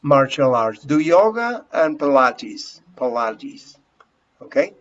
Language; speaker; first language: English; non-native, fluent; Spanish